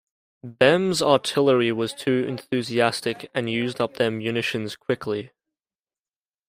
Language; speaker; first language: English; native; English